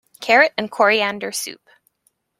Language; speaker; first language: English; native; English